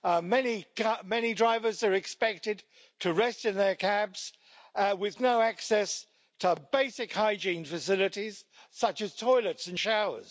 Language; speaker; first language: English; native; English